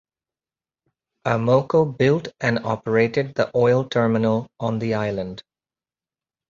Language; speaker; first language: English; native; English